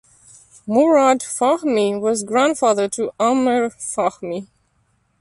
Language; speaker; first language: English; native; English